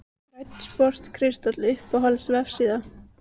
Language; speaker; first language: Icelandic; native; Icelandic